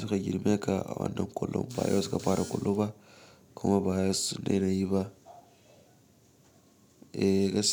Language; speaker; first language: Hausa; native; Hausa